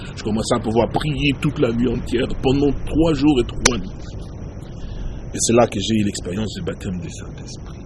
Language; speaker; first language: French; non-native, local second language; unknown